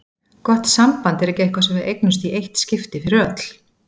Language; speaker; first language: Icelandic; native; Icelandic